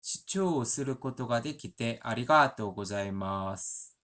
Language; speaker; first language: Japanese; non-native, learner; Korean